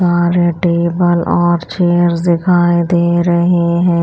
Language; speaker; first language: Hindi; non-native, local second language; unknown